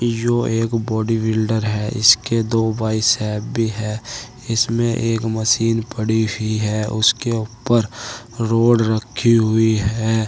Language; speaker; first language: Hindi; native; Hindi